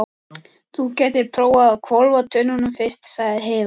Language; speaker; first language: Icelandic; native; Icelandic